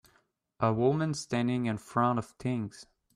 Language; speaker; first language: English; native; English